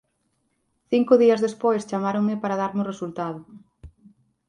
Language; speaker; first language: Galician; native; Galician